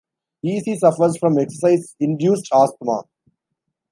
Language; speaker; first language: English; non-native, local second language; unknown